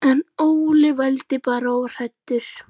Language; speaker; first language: Icelandic; native; Icelandic